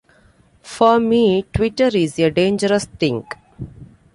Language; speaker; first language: English; non-native, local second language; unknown